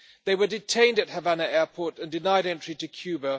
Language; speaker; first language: English; non-native, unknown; German